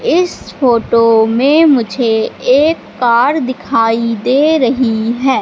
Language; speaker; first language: Hindi; native; Hindi